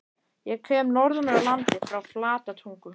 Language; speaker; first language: Icelandic; native; Icelandic